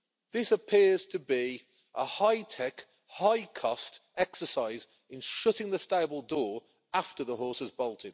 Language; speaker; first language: English; native; English